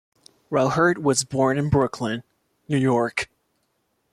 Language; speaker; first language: English; non-native, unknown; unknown